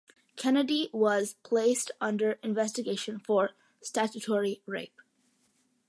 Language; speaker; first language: English; early bilingual, other home language; Malayalam